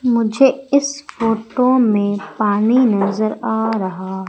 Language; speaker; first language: Hindi; native; Hindi